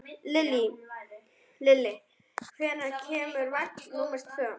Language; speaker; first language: Icelandic; non-native, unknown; German